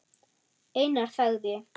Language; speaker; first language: Icelandic; non-native, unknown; German